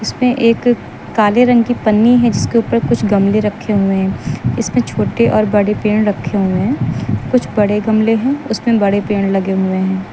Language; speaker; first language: Hindi; native; Hindi